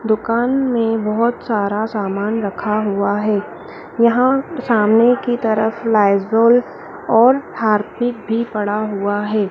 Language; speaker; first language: Hindi; native; Hindi